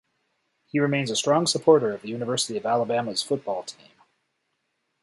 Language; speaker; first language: English; native; English